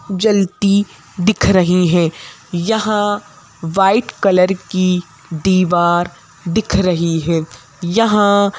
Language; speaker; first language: Hindi; native; Hindi